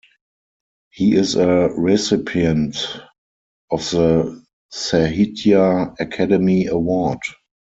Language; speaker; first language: English; non-native, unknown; German